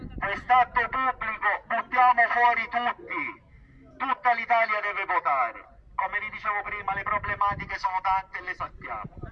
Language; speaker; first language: Italian; native; Italian